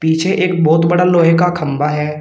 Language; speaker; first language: Hindi; native; Hindi